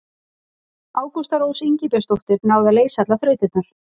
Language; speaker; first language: Icelandic; native; Icelandic